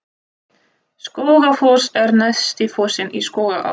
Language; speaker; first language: Icelandic; non-native, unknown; Russian